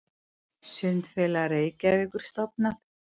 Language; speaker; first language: Icelandic; native; Icelandic